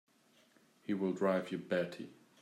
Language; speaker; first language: English; native; English